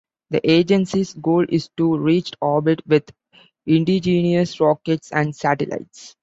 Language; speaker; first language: English; non-native, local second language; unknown